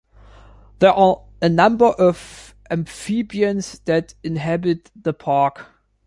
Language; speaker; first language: English; non-native, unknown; German